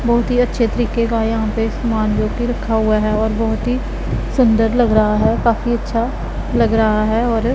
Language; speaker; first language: Hindi; non-native, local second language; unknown